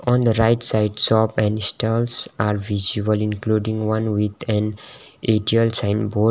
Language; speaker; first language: English; non-native, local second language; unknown